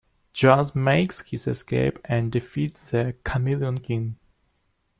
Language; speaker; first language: English; non-native, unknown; Russian